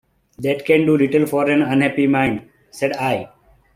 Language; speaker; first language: English; non-native, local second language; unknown